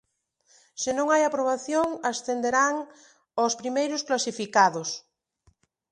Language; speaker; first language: Galician; non-native, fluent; Spanish